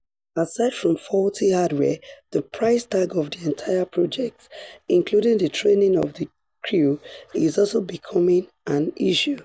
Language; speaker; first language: English; non-native, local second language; Yoruba